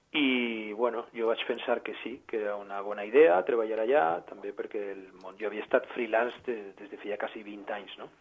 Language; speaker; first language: Catalan; native; Catalan